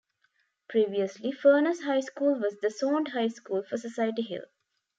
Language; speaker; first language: English; non-native, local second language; Tamil